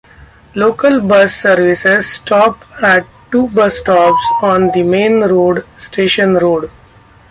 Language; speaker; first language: English; non-native, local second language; Marathi